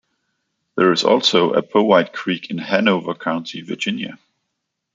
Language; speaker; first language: English; non-native, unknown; Danish